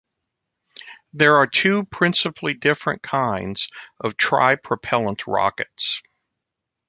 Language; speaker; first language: English; native; English